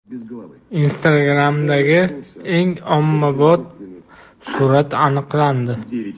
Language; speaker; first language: Uzbek; native; Uzbek